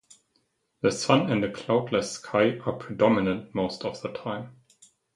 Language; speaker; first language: English; non-native, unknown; German